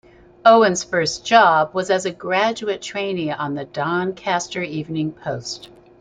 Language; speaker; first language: English; native; English